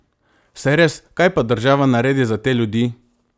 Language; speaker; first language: Slovenian; non-native, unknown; Macedonian